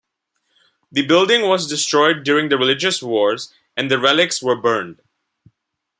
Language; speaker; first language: English; non-native, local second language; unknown